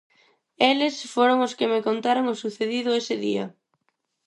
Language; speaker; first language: Galician; non-native, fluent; Spanish